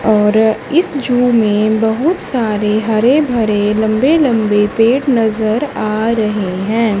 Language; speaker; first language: Hindi; native; Hindi